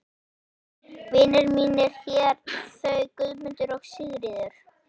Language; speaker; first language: Icelandic; native; Icelandic